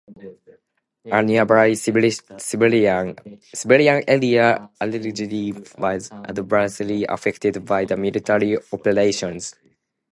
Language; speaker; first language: English; non-native, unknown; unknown